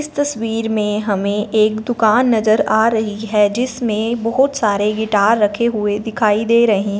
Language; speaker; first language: Hindi; non-native, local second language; Punjabi